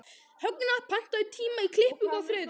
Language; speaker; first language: Icelandic; native; Icelandic